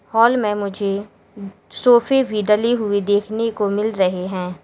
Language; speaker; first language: Hindi; native; Hindi